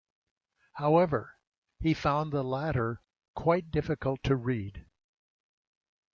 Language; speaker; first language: English; native; English